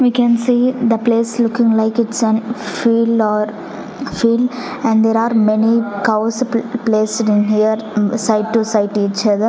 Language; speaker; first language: English; non-native, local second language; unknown